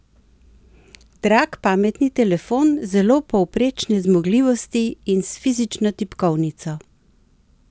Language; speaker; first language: Slovenian; native; Slovenian